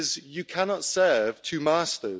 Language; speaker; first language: English; native; English